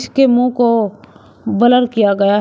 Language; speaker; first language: Hindi; native; Hindi